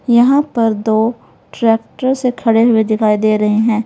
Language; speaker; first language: Hindi; native; Hindi